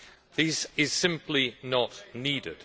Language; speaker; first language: English; native; English